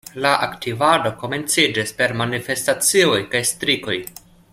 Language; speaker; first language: Esperanto; non-native, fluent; Russian